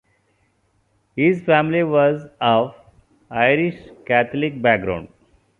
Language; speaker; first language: English; non-native, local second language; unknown